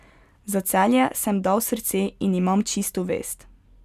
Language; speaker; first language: Slovenian; native; Slovenian